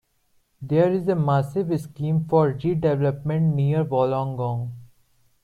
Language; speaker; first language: English; non-native, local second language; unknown